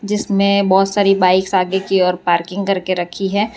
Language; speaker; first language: Hindi; non-native, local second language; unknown